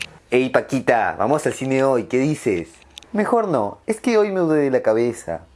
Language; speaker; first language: Spanish; native; Spanish